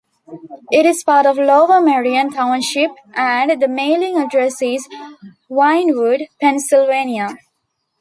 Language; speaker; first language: English; non-native, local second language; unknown